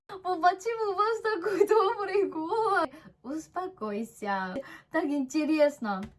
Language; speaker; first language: Russian; non-native, fluent; Korean